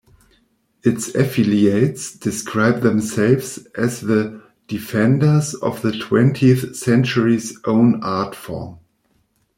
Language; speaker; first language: English; non-native, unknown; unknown